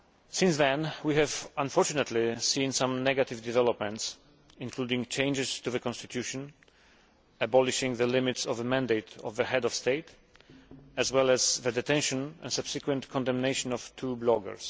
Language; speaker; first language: English; non-native, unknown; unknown